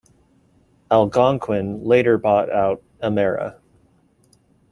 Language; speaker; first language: English; native; English